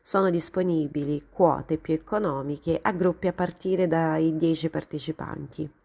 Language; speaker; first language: Italian; non-native, fluent; Portuguese